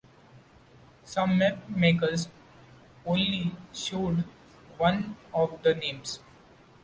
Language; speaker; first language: English; non-native, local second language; Marathi